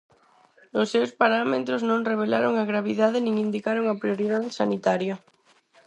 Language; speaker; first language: Galician; non-native, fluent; Spanish